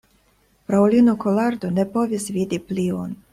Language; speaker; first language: Esperanto; non-native, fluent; Russian